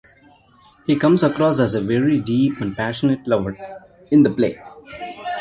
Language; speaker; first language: English; non-native, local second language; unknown